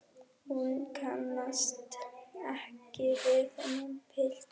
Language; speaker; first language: Icelandic; non-native, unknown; German